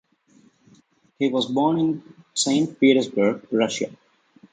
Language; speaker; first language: English; non-native, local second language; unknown